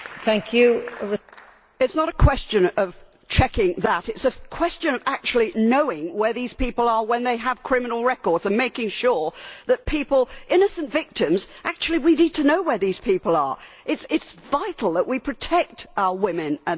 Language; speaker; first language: English; native; English